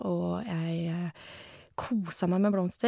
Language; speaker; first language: Norwegian; native; Norwegian